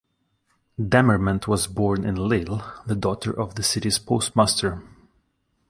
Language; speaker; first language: English; non-native, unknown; Russian